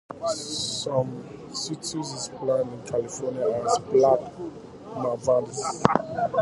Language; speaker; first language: English; native; English